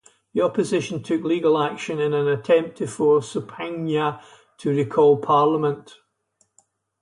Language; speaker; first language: English; native; English